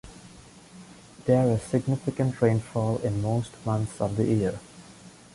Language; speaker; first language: English; non-native, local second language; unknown